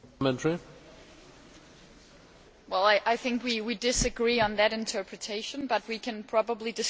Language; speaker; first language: English; non-native, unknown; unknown